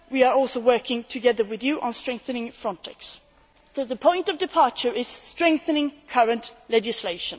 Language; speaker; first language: English; non-native, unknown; Swedish